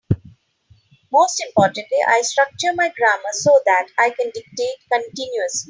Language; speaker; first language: English; non-native, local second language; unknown